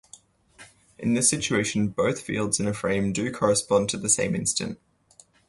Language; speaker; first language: English; native; English